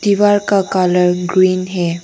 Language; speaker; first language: Hindi; non-native, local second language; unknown